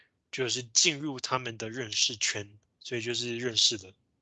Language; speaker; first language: Chinese; native; Chinese